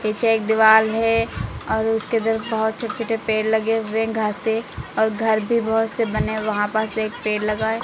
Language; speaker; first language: Hindi; native; Hindi